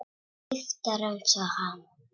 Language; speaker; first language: Icelandic; non-native, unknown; Czech